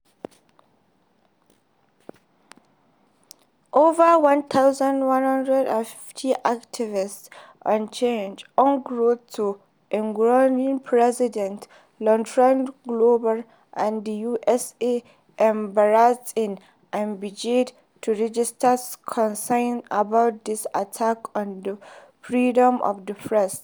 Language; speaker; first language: English; non-native, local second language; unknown